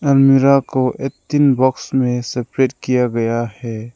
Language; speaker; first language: Hindi; non-native, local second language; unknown